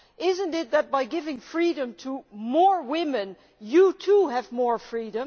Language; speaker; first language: English; non-native, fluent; Dutch